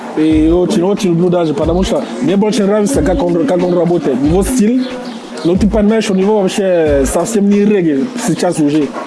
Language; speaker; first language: Russian; non-native, fluent; English